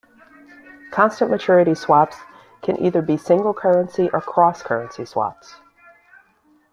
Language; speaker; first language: English; native; English